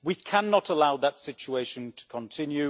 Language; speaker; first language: English; native; English